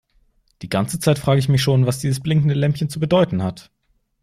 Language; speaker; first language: German; native; German